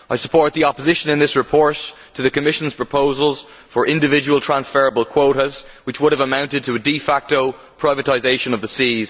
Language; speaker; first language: English; native; English